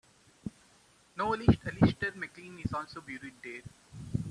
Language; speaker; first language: English; non-native, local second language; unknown